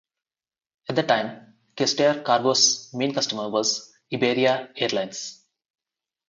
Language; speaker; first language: English; non-native, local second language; Telugu